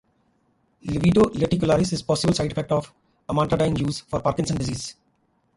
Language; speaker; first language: English; non-native, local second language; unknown